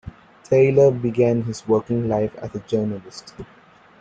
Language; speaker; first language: English; non-native, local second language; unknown